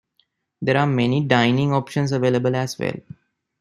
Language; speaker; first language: English; non-native, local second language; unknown